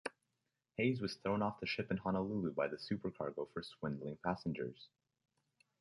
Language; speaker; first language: English; native; English